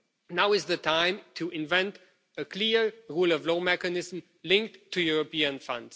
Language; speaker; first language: English; non-native, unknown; Romanian